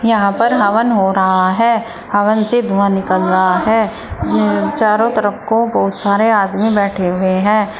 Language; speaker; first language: Hindi; native; Hindi